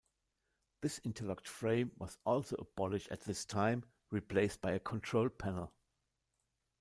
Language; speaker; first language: English; non-native, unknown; German